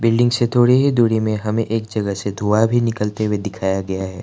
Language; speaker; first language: Hindi; non-native, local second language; Assamese